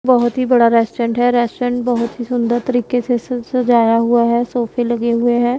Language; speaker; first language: Hindi; non-native, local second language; Punjabi